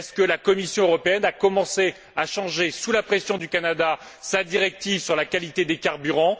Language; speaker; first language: French; native; French